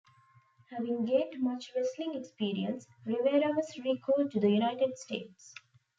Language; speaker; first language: English; non-native, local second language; Tamil